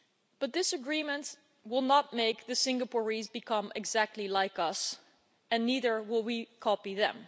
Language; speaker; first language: English; non-native, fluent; Dutch